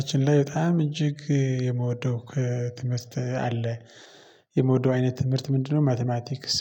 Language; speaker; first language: Amharic; non-native, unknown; Tigrinya